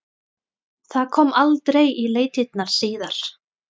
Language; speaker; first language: Icelandic; non-native, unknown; Thai